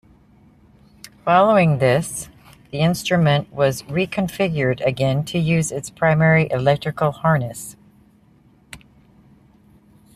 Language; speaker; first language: English; native; English